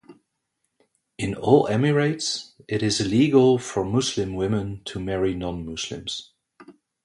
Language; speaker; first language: English; non-native, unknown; Dutch